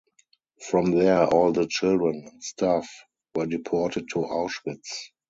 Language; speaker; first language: English; non-native, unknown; German